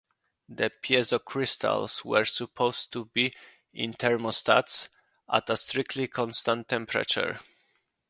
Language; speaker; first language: English; non-native, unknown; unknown